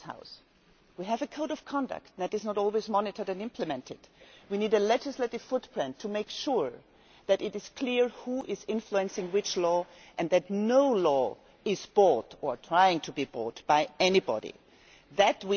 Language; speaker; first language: English; non-native, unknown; German